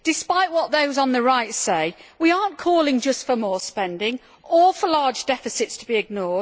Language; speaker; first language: English; native; English